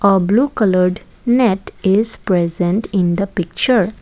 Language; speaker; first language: English; non-native, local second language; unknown